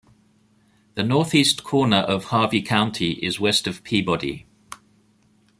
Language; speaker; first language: English; native; English